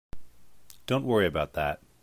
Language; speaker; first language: English; native; English